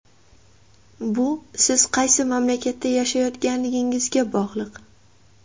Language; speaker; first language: Uzbek; native; Uzbek